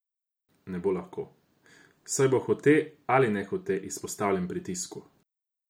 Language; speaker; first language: Slovenian; non-native, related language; Croatian